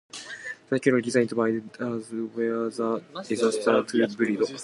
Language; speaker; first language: English; non-native, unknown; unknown